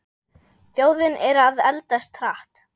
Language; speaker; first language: Icelandic; non-native, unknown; German